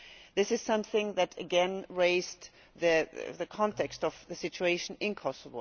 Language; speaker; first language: English; non-native, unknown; German